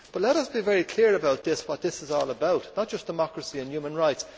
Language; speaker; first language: English; native; English